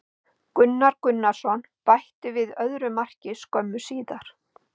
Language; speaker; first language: Icelandic; native; Icelandic